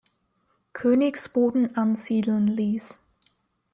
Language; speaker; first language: German; native; German